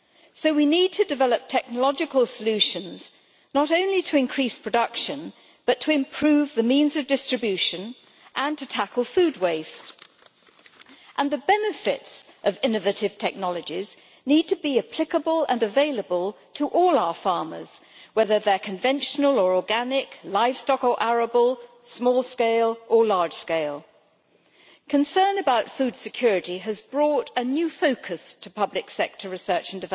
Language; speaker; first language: English; native; English